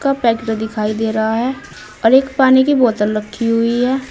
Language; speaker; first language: Hindi; native; Hindi